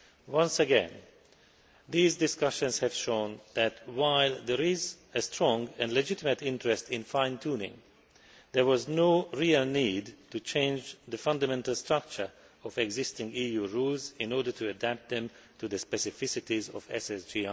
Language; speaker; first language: English; non-native, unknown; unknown